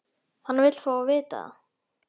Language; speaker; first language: Icelandic; native; Icelandic